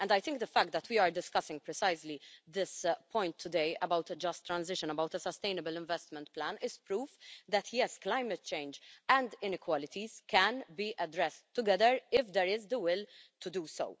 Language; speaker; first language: English; non-native, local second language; Maltese